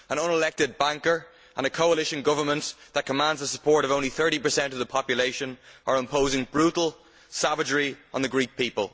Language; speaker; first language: English; native; English